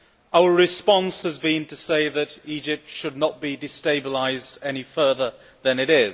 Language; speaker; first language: English; native; English